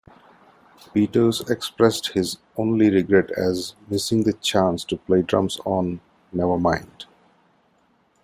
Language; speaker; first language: English; non-native, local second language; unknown